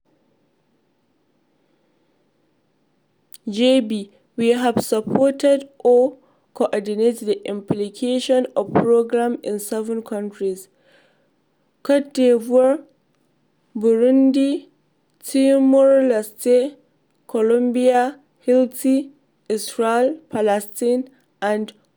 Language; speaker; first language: English; non-native, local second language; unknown